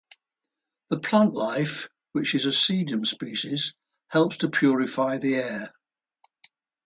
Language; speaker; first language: English; native; English